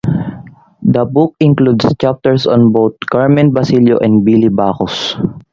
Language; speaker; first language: English; non-native, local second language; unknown